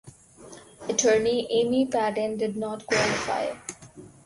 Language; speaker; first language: English; non-native, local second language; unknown